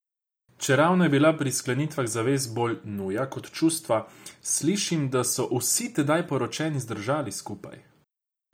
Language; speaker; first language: Slovenian; non-native, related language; Croatian